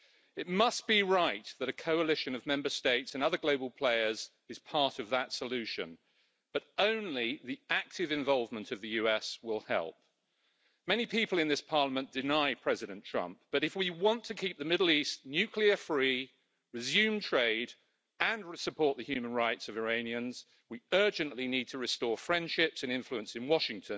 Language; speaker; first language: English; native; English